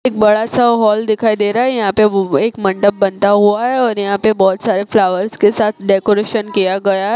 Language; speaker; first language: Hindi; non-native, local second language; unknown